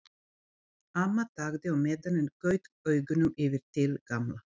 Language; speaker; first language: Icelandic; non-native, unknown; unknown